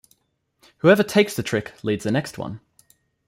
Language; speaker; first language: English; native; English